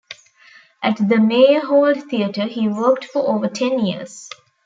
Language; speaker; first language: English; non-native, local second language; Tamil